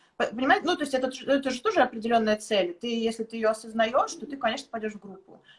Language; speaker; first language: Russian; native; Russian